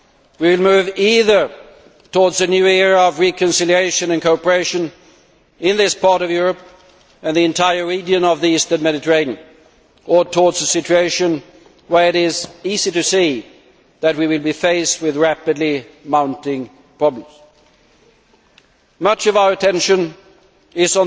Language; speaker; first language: English; non-native, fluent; Swedish